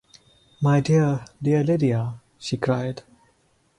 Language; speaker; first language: English; non-native, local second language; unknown